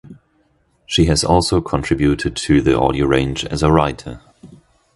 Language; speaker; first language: English; non-native, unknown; German